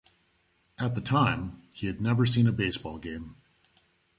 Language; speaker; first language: English; native; English